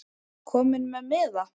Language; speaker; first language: Icelandic; native; Icelandic